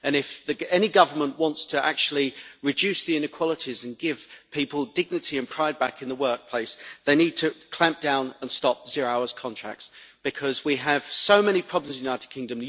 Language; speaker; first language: English; native; English